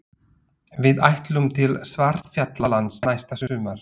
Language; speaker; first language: Icelandic; non-native, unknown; Slovak